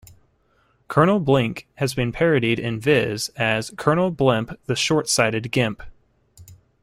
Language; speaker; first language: English; native; English